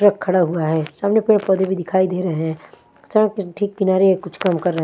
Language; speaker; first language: Hindi; non-native, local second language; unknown